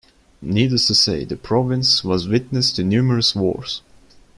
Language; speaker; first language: English; non-native, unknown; Turkish